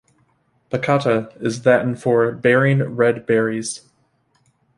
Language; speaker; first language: English; native; English